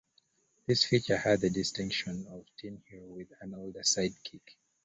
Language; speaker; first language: English; native; English